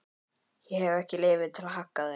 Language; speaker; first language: Icelandic; native; Icelandic